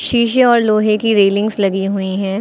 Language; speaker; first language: Hindi; native; Hindi